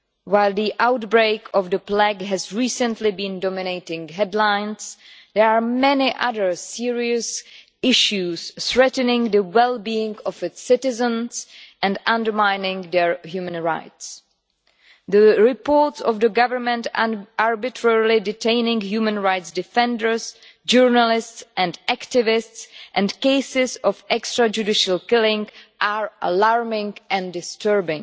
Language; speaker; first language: English; non-native, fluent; Czech